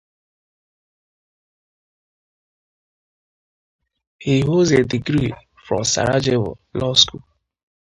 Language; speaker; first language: English; non-native, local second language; Igbo